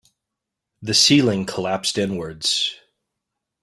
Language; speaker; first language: English; native; English